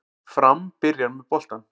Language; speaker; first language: Icelandic; native; Icelandic